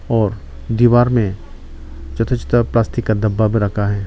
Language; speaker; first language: Hindi; non-native, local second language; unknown